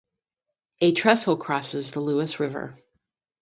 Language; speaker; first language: English; native; English